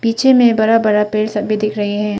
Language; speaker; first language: Hindi; non-native, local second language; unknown